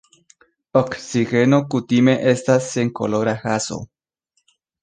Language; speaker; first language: Esperanto; non-native, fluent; Spanish